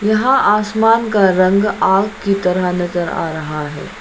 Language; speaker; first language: Hindi; non-native, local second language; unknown